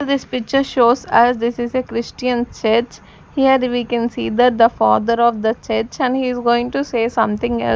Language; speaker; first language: English; non-native, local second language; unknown